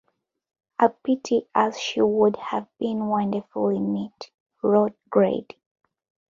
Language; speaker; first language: English; non-native, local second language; Ganda